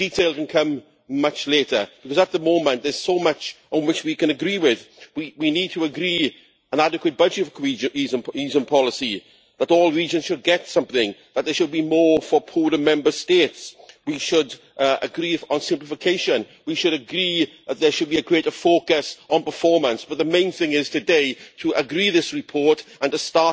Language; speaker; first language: English; native; English